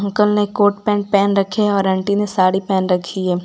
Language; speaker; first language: Hindi; non-native, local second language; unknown